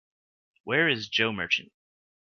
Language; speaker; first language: English; native; English